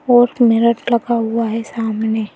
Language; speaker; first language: Hindi; native; Hindi